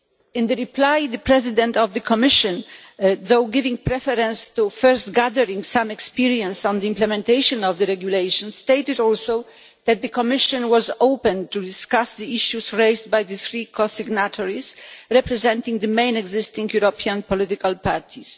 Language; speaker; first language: English; non-native, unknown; Polish